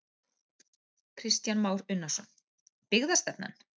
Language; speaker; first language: Icelandic; native; Icelandic